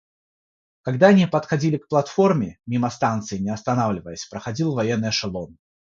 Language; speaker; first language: Russian; non-native, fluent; Georgian